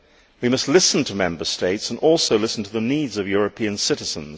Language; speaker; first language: English; native; English